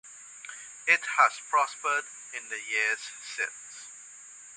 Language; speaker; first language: English; native; English